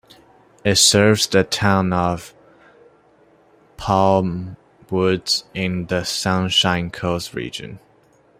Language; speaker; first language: English; non-native, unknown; Chinese